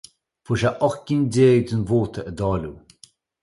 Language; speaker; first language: Irish; native; Irish